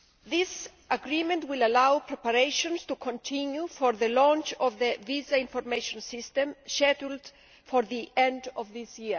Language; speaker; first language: English; non-native, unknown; Greek